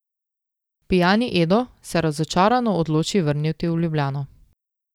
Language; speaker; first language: Slovenian; native; Slovenian